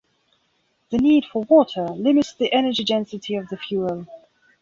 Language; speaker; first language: English; non-native, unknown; Belarusian